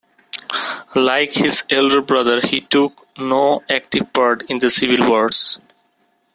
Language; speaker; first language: English; non-native, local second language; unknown